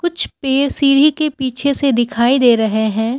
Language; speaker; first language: Hindi; non-native, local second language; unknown